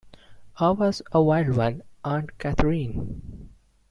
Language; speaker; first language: English; non-native, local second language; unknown